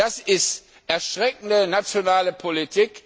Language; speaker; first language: German; non-native, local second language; Luxembourgish